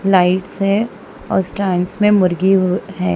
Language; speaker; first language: Hindi; non-native, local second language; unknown